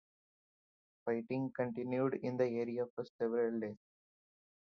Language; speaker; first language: English; non-native, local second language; Hindi